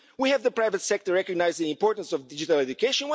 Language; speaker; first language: English; non-native, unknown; Romanian